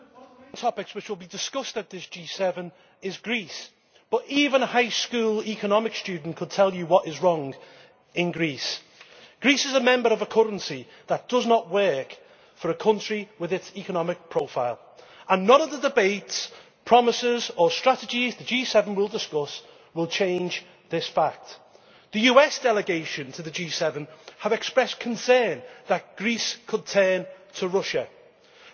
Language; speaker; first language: English; native; English